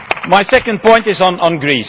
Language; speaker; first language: English; non-native, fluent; Dutch